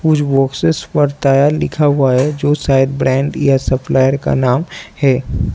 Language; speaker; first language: Hindi; non-native, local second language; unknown